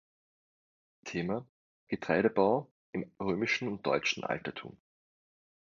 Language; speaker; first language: German; native; German